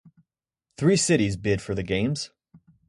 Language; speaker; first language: English; native; English